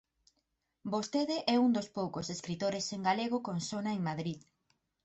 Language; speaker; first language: Galician; native; Galician